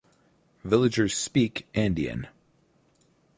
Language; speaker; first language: English; native; English